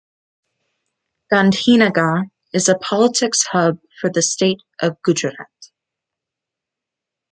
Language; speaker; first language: English; native; English